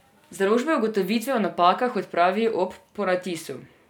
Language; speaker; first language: Slovenian; non-native, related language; Serbian